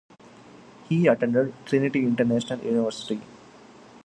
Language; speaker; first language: English; non-native, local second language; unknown